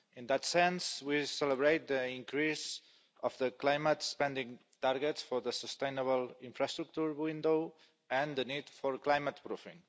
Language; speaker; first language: English; non-native, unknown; Catalan